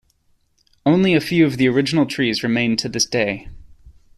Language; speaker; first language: English; native; English